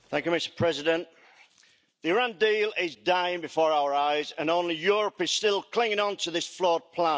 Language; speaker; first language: English; native; English